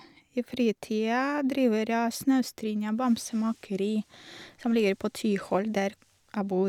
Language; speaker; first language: Norwegian; non-native, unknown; Russian